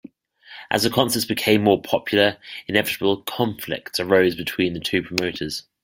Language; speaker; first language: English; native; English